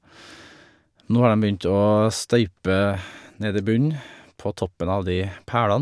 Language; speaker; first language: Norwegian; native; Norwegian